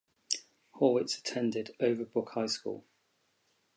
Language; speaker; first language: English; native; English